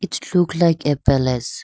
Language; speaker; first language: English; non-native, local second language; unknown